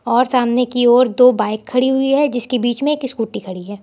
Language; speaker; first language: Hindi; native; Hindi